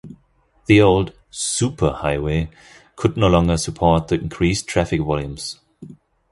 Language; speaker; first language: English; non-native, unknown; German